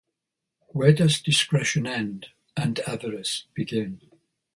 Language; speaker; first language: English; native; English